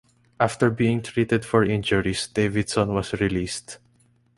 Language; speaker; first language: English; non-native, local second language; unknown